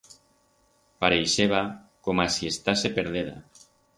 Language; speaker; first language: Aragonese; non-native, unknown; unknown